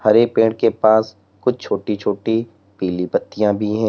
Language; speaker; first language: Hindi; native; Hindi